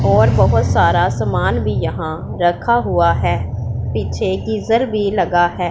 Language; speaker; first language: Hindi; non-native, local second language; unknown